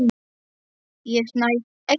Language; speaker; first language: Icelandic; non-native, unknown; Polish